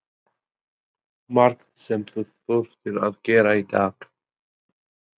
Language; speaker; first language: Icelandic; non-native, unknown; Albanian